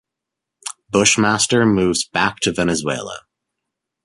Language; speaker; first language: English; native; English